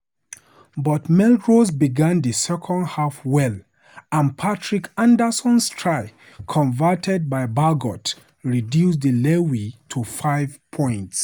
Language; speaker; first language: English; non-native, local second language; Hausa